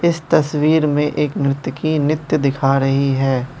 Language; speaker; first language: Hindi; non-native, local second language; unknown